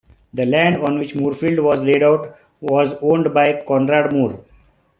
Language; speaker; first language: English; non-native, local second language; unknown